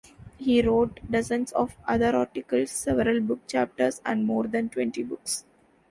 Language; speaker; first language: English; non-native, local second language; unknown